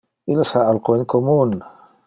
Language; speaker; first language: Interlingua; non-native, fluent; Dutch